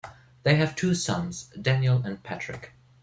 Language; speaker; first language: English; non-native, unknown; German